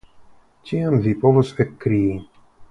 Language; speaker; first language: Esperanto; non-native, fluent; Russian